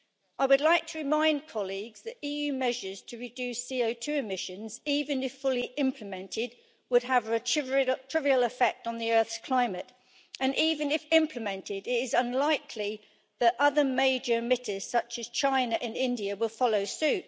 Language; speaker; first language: English; native; English